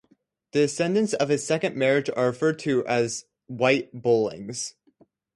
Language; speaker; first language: English; native; English